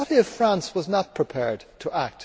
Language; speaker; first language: English; native; English